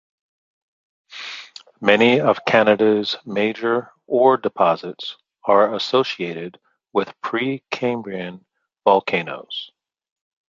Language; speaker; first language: English; native; English